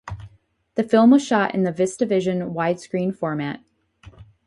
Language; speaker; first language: English; native; English